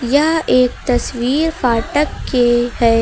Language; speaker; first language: Hindi; native; Hindi